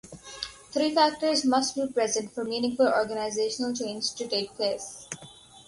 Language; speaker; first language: English; non-native, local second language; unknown